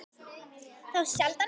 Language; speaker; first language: Icelandic; native; Icelandic